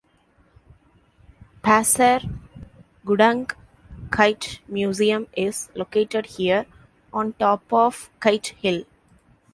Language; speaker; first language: English; non-native, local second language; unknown